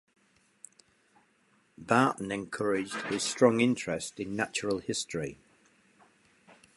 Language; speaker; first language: English; native; English